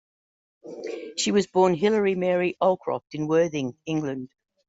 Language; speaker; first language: English; native; English